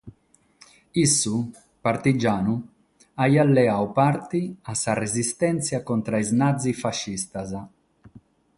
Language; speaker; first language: Sardinian; non-native, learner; Catalan